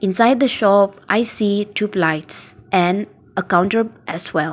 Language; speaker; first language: English; non-native, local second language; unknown